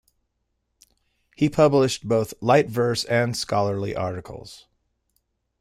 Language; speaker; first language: English; native; English